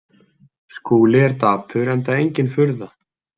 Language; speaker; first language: Icelandic; native; Icelandic